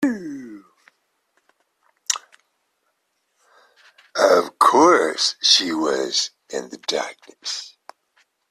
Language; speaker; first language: English; native; English